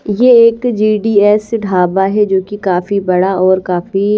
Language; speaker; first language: Hindi; native; Hindi